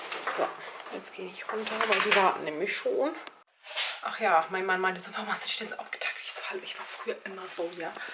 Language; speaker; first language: German; early bilingual, other home language; Turkish